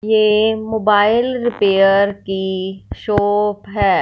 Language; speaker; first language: Hindi; non-native, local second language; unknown